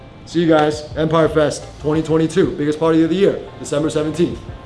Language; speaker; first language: English; early bilingual, other home language; Chinese